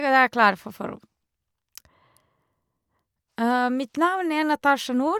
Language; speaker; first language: Norwegian; non-native, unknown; Serbian